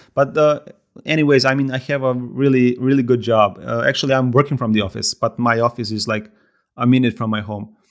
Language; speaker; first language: English; non-native, fluent; Serbian